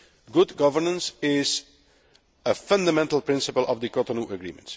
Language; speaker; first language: English; non-native, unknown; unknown